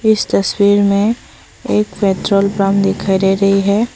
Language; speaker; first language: Hindi; non-native, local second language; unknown